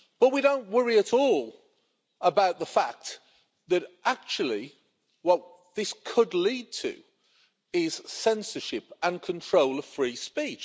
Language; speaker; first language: English; native; English